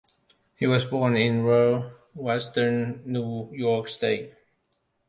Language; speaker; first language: English; non-native, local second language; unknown